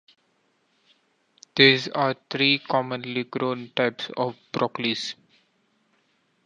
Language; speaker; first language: English; non-native, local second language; Marathi